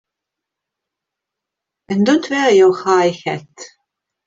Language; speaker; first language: English; native; English